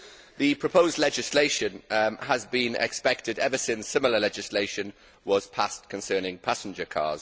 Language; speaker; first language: English; native; English